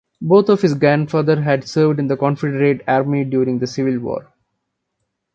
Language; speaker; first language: English; non-native, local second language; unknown